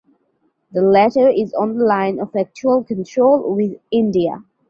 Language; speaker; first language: English; non-native, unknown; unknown